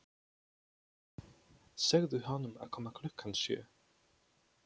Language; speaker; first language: Icelandic; non-native, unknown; Polish